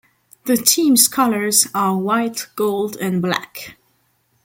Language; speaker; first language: English; non-native, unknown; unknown